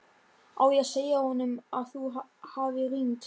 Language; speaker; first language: Icelandic; non-native, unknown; German